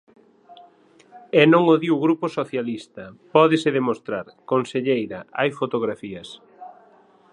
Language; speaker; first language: Galician; native; Galician